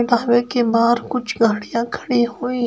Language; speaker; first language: Hindi; native; Hindi